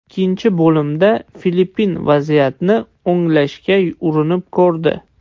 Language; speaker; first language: Uzbek; non-native, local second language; Russian